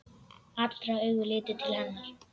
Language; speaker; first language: Icelandic; native; Icelandic